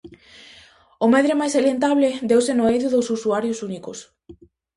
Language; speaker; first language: Galician; native; Galician